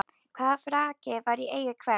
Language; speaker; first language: Icelandic; native; Icelandic